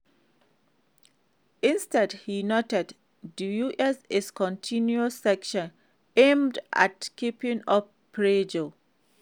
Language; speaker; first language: English; non-native, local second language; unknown